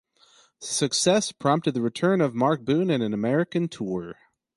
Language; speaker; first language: English; native; English